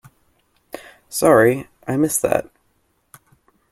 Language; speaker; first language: English; native; English